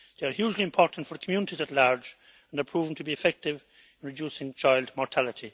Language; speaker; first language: English; native; English